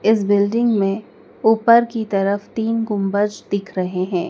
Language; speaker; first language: Hindi; native; Hindi